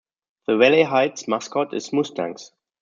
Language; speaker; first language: English; non-native, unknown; German